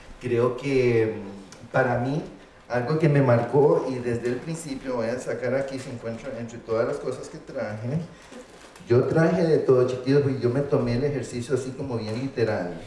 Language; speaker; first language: Spanish; early bilingual, heritage; Spanish